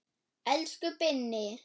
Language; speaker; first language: Icelandic; non-native, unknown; German